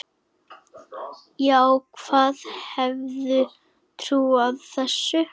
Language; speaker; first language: Icelandic; native; Icelandic